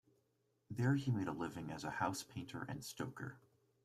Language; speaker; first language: English; native; English